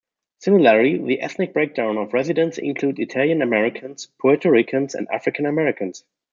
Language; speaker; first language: English; non-native, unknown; German